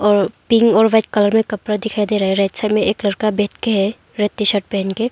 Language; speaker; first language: Hindi; non-native, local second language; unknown